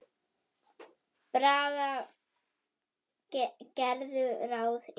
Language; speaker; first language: Icelandic; non-native, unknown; German